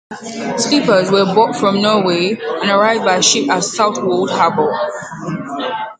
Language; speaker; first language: English; native; English